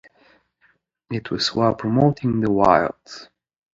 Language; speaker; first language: English; native; English